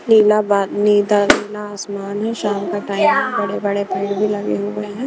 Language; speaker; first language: Hindi; non-native, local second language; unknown